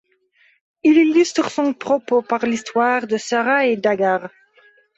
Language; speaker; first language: French; non-native, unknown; Belarusian